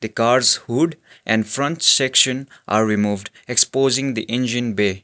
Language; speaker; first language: English; non-native, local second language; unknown